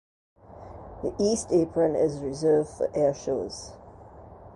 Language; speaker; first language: English; native; English